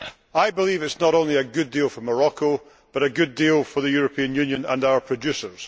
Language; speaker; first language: English; native; English